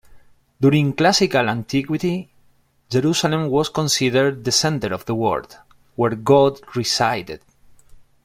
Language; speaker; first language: English; non-native, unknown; Spanish